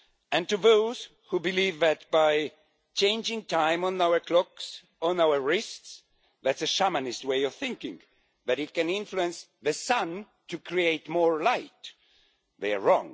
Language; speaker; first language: English; non-native, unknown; Estonian